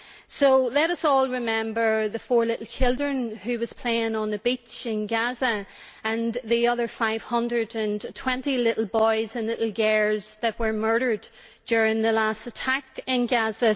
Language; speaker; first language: English; native; English